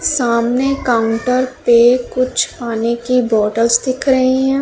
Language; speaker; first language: Hindi; non-native, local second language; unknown